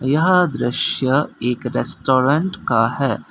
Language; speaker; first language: Hindi; non-native, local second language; Assamese